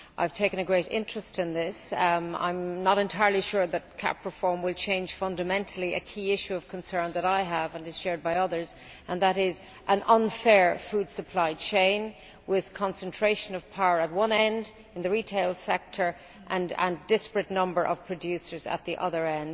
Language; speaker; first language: English; native; English